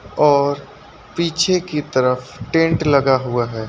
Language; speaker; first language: Hindi; native; Hindi